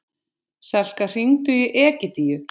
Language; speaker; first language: Icelandic; native; Icelandic